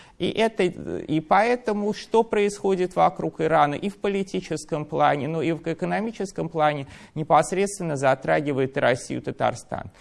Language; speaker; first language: Russian; native; Russian